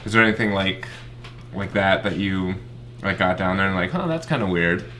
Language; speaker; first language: English; native; English